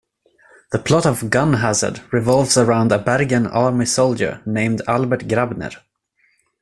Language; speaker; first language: English; non-native, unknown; Swedish